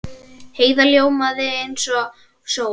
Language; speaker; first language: Icelandic; native; Icelandic